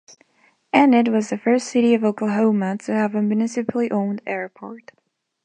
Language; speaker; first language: English; non-native, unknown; Spanish